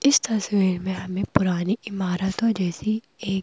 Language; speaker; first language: Hindi; native; Hindi